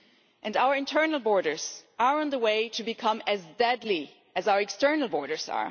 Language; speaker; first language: English; non-native, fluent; German